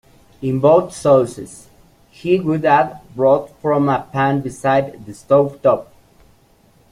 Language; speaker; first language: English; native; English